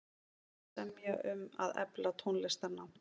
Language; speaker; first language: Icelandic; native; Icelandic